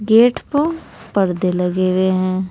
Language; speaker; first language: Hindi; native; Hindi